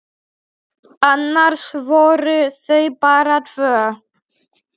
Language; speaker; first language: Icelandic; non-native, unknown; Polish